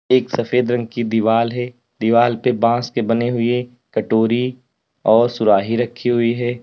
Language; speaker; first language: Hindi; native; Hindi